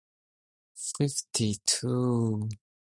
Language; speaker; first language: English; non-native, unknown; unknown